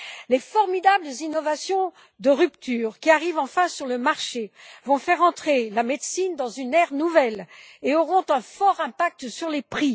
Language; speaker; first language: French; native; French